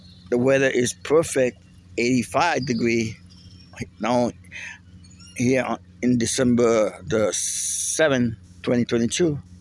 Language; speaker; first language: English; non-native, fluent; Spanish